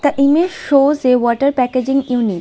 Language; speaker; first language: English; non-native, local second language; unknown